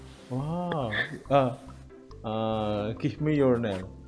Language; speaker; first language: English; non-native, learner; Indonesian